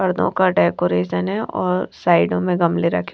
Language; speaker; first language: Hindi; non-native, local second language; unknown